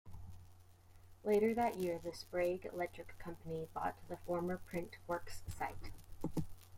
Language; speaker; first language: English; native; English